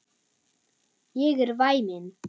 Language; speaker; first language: Icelandic; non-native, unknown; German